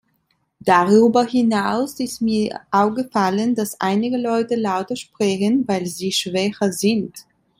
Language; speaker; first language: German; non-native, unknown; Italian